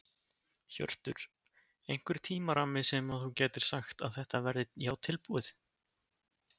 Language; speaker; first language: Icelandic; native; Icelandic